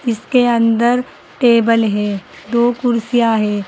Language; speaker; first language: Hindi; native; Hindi